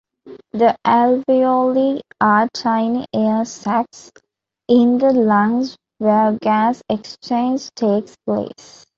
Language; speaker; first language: English; non-native, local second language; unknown